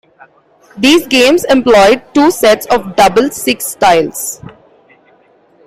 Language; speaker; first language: English; non-native, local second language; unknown